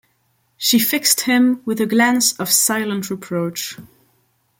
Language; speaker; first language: English; non-native, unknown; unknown